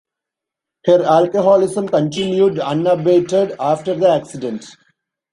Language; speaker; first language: English; non-native, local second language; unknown